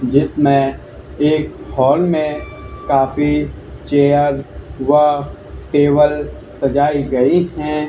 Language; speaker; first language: Hindi; native; Hindi